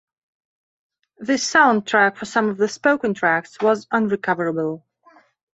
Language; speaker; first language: English; non-native, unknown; Belarusian